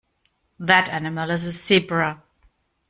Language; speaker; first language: English; non-native, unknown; German